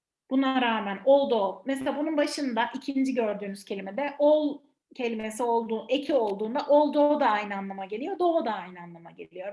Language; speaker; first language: Turkish; native; Turkish